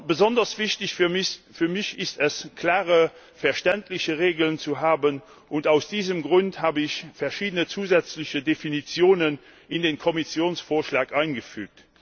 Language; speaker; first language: German; non-native, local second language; Luxembourgish